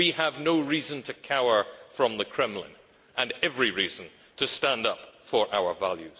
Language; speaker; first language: English; native; English